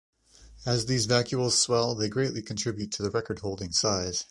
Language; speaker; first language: English; native; English